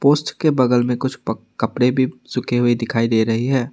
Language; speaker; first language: Hindi; non-native, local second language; Assamese